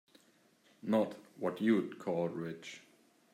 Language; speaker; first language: English; native; English